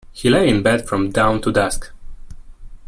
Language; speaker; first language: English; non-native, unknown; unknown